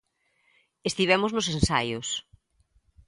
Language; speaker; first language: Galician; native; Galician